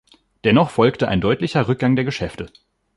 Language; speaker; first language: German; native; German